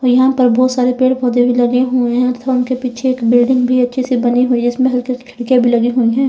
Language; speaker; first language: Hindi; native; Hindi